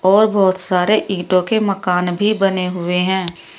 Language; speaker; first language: Hindi; native; Hindi